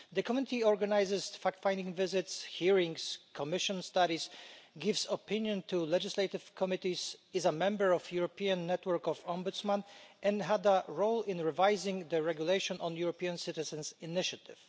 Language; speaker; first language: English; non-native, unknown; Polish